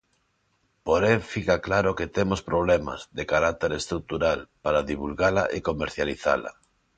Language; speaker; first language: Galician; non-native, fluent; Spanish